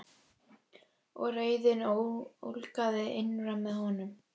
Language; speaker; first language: Icelandic; native; Icelandic